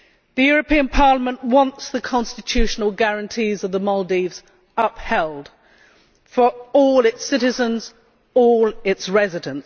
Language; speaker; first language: English; native; English